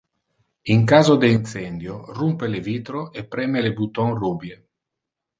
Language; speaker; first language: Interlingua; non-native, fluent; Italian